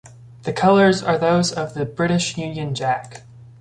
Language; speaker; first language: English; native; English